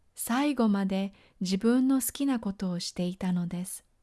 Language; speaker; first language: Japanese; native; Japanese